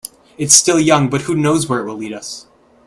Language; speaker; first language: English; native; English